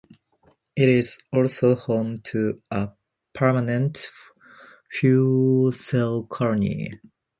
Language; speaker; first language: English; non-native, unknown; Japanese